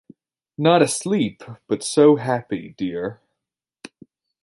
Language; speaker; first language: English; native; English